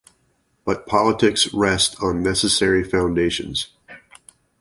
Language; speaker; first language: English; native; English